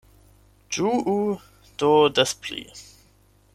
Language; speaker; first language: Esperanto; non-native, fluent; German